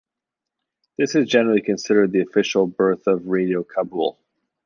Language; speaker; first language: English; native; English